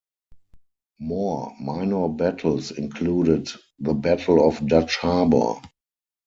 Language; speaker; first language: English; non-native, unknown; German